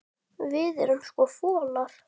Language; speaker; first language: Icelandic; native; Icelandic